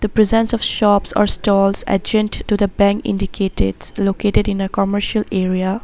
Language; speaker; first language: English; non-native, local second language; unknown